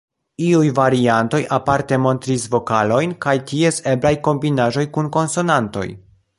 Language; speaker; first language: Esperanto; non-native, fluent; Polish